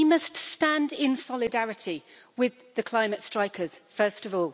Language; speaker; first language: English; native; English